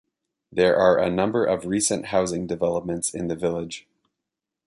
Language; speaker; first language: English; native; English